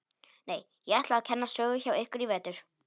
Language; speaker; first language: Icelandic; non-native, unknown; Polish